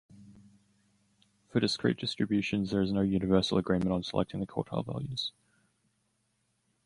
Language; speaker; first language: English; native; English